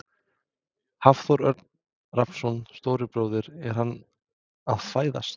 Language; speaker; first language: Icelandic; non-native, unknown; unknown